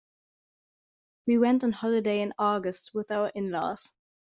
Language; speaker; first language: English; non-native, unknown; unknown